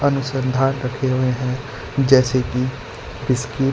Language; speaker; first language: Hindi; non-native, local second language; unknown